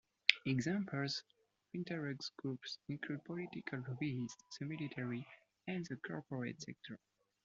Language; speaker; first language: English; non-native, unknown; French